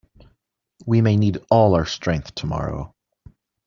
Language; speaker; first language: English; native; English